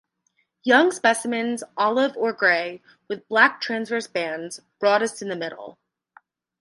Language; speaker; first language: English; native; English